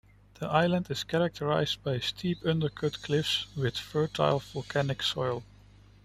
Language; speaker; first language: English; non-native, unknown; Dutch